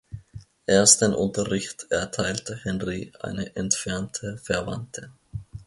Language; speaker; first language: German; non-native, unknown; Finnish